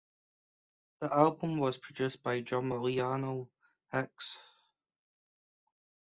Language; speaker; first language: English; native; English